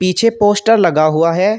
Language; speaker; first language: Hindi; native; Hindi